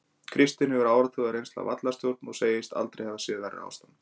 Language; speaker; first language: Icelandic; native; Icelandic